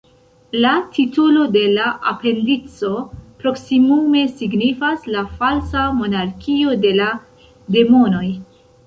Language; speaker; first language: Esperanto; non-native, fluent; Central Kurdish